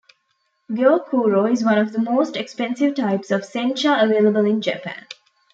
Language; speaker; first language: English; non-native, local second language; Tamil